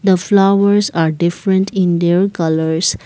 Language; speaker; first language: English; non-native, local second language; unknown